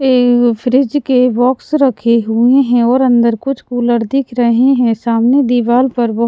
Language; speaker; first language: Hindi; non-native, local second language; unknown